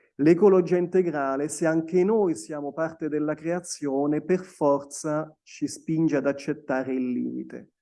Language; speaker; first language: Italian; non-native, fluent; French